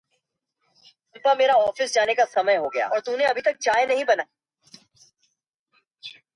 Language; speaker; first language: English; native; English